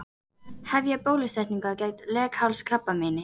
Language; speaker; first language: Icelandic; native; Icelandic